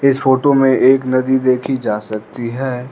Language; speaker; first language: Hindi; non-native, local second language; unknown